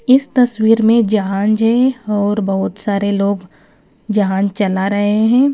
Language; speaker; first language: Hindi; non-native, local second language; Punjabi